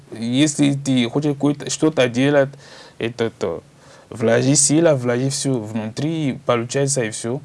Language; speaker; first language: Russian; non-native, learner; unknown